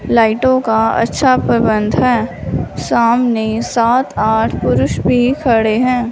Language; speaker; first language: Hindi; non-native, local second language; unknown